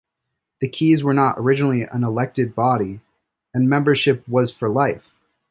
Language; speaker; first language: English; native; English